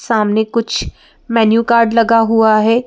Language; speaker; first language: Hindi; native; Hindi